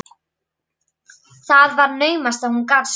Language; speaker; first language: Icelandic; non-native, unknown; Polish